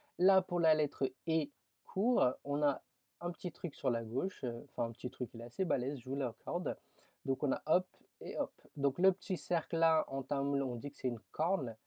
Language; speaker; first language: French; early bilingual, other home language; Tamil